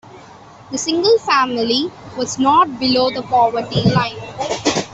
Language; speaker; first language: English; non-native, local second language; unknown